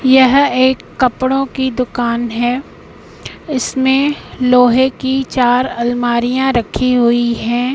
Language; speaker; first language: Hindi; native; Hindi